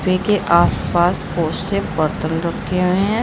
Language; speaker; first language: Hindi; native; Hindi